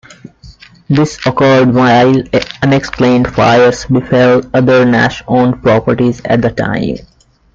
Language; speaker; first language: English; non-native, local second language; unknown